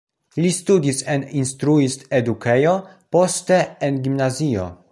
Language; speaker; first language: Esperanto; non-native, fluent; Polish